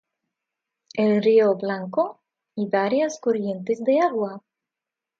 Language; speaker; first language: Spanish; non-native, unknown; Russian